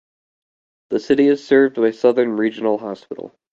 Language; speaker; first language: English; native; English